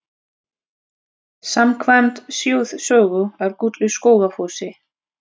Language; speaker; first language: Icelandic; non-native, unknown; Russian